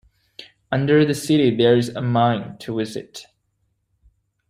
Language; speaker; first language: English; native; English